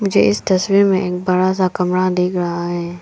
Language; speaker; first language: Hindi; non-native, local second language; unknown